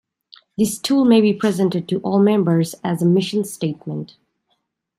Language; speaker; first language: English; native; English